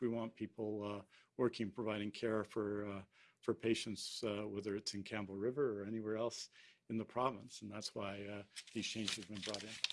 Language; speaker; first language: English; native; English